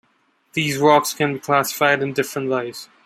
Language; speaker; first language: English; non-native, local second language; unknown